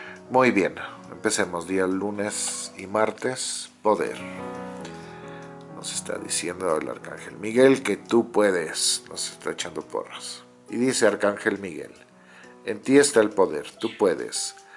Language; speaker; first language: Spanish; native; Spanish